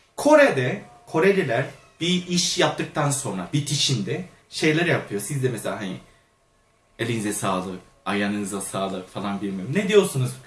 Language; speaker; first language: Turkish; non-native, fluent; Korean